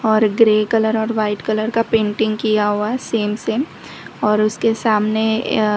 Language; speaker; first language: Hindi; non-native, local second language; Gujarati